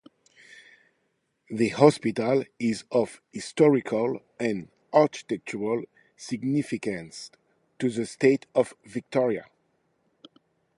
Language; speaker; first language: English; non-native, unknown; French